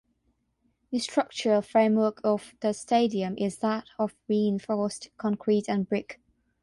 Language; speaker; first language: English; non-native, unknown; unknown